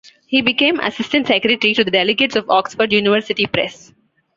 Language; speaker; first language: English; non-native, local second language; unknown